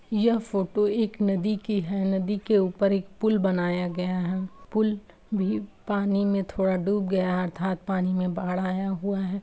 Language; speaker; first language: Hindi; native; Hindi